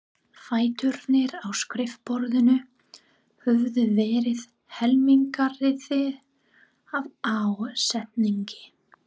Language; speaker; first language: Icelandic; non-native, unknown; English